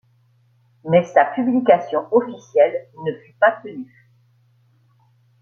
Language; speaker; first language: French; native; French